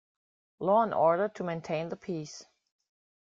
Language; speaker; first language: English; non-native, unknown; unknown